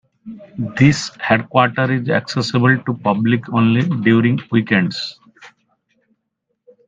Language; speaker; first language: English; non-native, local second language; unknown